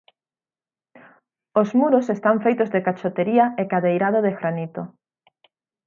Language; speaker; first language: Galician; native; Galician